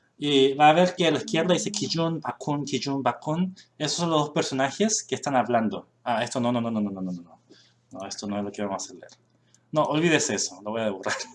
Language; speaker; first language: Spanish; early bilingual, other home language; Korean